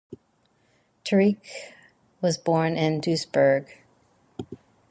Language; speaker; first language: English; native; English